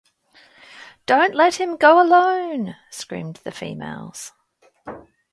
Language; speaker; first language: English; native; English